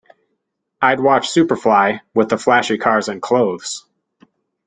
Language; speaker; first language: English; native; English